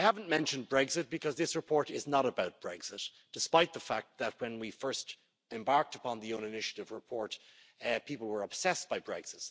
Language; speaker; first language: English; native; English